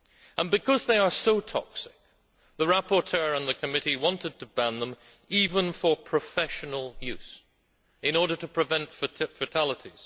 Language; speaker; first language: English; native; English